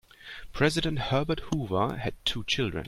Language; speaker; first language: English; non-native, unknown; German